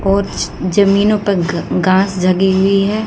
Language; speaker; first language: Hindi; native; Hindi